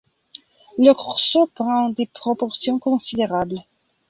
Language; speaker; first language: French; non-native, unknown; Belarusian